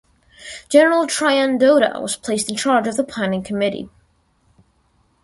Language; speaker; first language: English; non-native, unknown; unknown